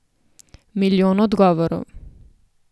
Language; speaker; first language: Slovenian; native; Slovenian